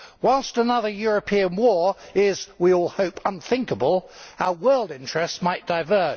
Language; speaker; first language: English; native; English